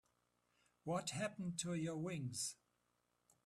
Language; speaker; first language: English; native; English